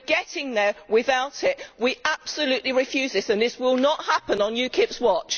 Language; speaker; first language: English; native; English